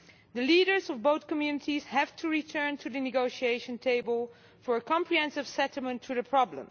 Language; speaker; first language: English; non-native, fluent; Dutch